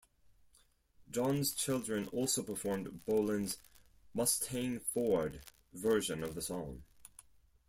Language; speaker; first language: English; non-native, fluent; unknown